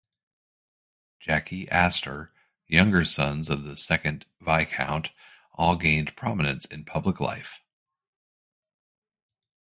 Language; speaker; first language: English; native; English